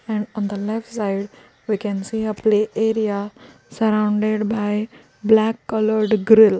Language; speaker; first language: English; non-native, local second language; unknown